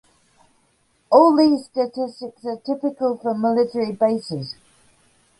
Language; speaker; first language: English; native; English